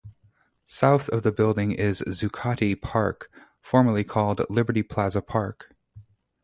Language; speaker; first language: English; native; English